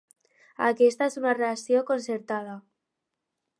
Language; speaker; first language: Catalan; non-native, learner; Spanish